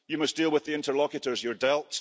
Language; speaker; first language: English; early bilingual, heritage; English